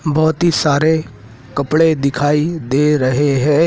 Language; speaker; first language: Hindi; native; Hindi